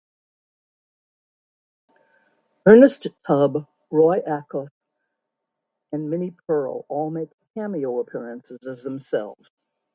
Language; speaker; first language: English; native; English